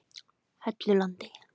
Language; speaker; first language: Icelandic; native; Icelandic